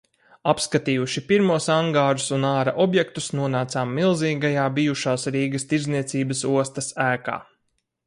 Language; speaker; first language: Latvian; native; Latvian